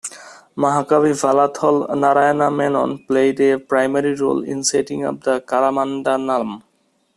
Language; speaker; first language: English; non-native, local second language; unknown